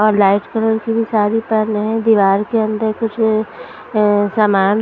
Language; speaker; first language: Hindi; non-native, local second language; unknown